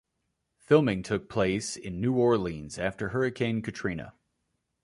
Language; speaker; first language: English; native; English